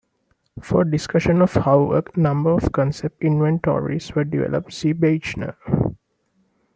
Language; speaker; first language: English; non-native, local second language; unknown